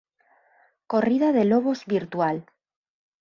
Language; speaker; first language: Galician; native; Galician